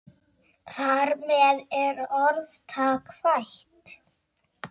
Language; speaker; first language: Icelandic; native; Icelandic